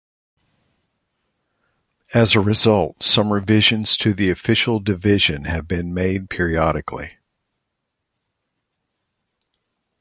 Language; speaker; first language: English; native; English